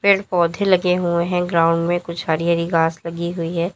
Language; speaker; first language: Hindi; native; Hindi